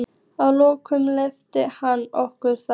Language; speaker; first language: Icelandic; native; Icelandic